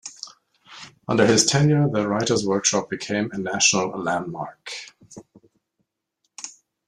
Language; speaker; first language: English; non-native, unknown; German